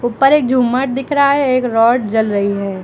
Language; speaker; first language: Hindi; native; Hindi